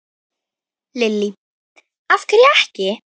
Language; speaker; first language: Icelandic; native; Icelandic